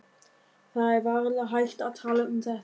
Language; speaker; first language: Icelandic; non-native, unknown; German